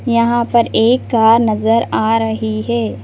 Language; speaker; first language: Hindi; non-native, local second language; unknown